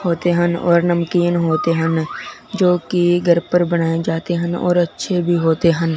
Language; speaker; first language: Hindi; non-native, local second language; Punjabi